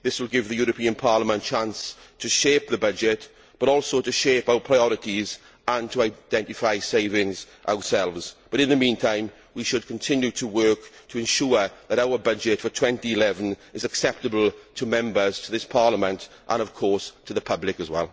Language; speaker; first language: English; native; English